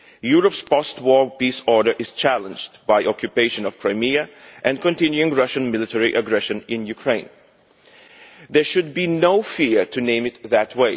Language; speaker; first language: English; non-native, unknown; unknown